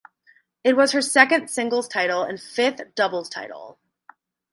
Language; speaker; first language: English; native; English